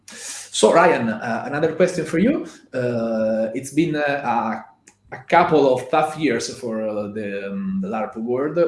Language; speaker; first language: English; non-native, fluent; Italian